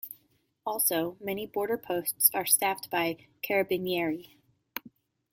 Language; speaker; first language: English; native; English